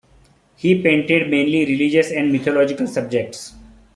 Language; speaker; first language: English; non-native, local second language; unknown